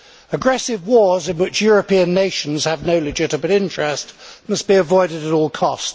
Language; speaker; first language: English; native; English